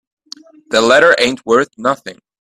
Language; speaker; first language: English; native; English